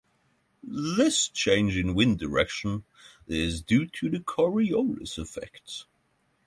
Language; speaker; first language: English; non-native, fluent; Norwegian